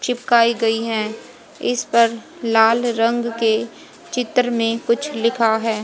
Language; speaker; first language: Hindi; native; Hindi